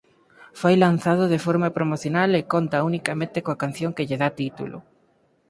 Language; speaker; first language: Galician; native; Galician